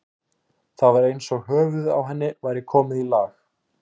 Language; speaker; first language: Icelandic; native; Icelandic